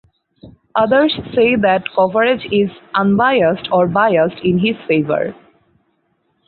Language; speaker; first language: English; non-native, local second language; Bangla